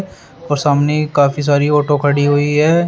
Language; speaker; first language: Hindi; native; Hindi